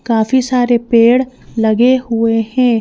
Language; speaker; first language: Hindi; native; Hindi